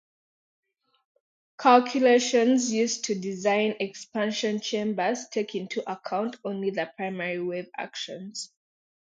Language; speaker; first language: English; non-native, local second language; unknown